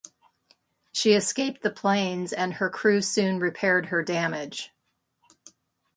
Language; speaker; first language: English; native; English